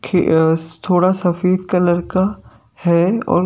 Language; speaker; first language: Hindi; native; Hindi